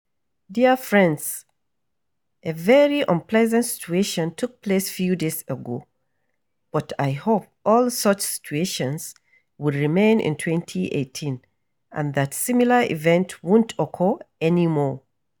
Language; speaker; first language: English; non-native, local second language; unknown